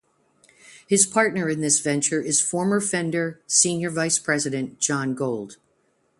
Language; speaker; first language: English; native; English